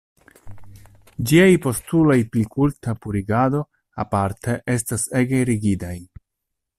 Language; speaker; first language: Esperanto; non-native, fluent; Italian